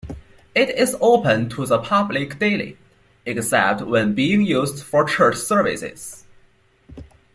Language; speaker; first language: English; non-native, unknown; Chinese